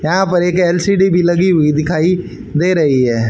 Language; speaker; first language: Hindi; native; Hindi